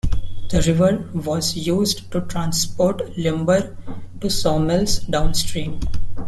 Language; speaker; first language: English; non-native, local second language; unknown